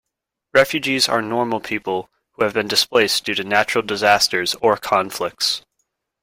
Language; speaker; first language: English; native; English